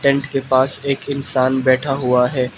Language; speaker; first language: Hindi; non-native, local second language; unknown